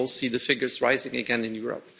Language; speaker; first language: English; non-native, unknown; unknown